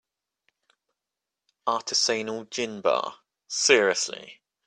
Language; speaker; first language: English; native; English